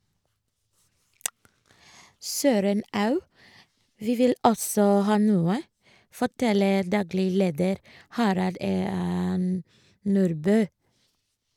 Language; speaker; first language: Norwegian; non-native, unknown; Ga